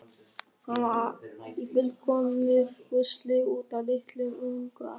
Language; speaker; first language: Icelandic; non-native, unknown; German